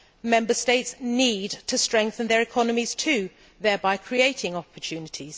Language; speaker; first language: English; native; English